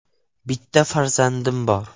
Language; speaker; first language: Uzbek; non-native, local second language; Russian